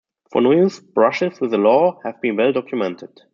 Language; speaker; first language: English; non-native, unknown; German